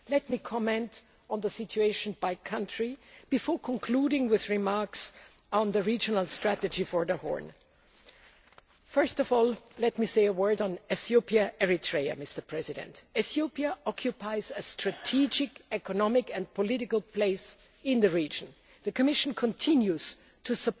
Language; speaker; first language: English; non-native, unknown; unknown